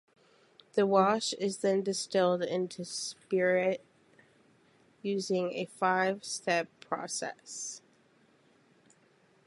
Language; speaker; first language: English; native; English